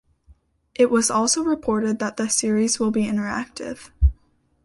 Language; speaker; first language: English; native; English